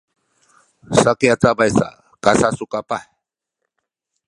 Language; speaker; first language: Sakizaya; native; Sakizaya